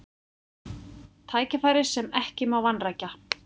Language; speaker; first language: Icelandic; native; Icelandic